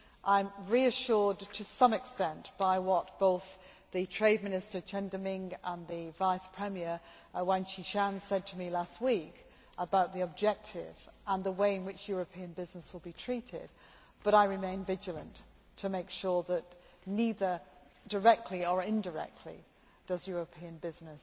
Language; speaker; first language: English; native; English